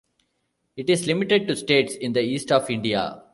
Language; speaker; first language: English; non-native, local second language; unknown